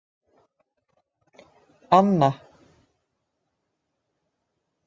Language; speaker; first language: Icelandic; non-native, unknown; Dutch